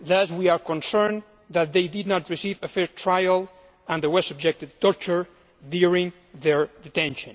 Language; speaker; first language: English; non-native, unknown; Spanish